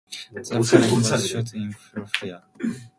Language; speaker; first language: English; non-native, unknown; Japanese